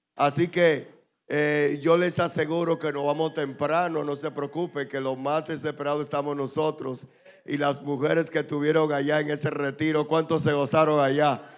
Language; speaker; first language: Spanish; native; Spanish